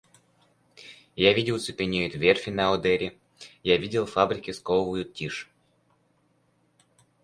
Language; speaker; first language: Russian; native; Russian